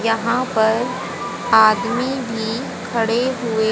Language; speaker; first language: Hindi; native; Hindi